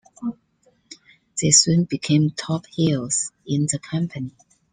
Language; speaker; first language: English; non-native, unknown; Chinese